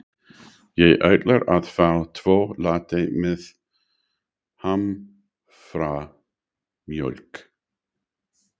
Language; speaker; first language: Icelandic; non-native, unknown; English